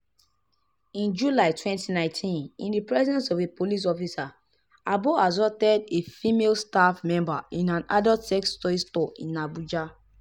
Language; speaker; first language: English; non-native, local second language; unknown